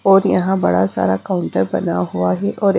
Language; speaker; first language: Hindi; non-native, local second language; Punjabi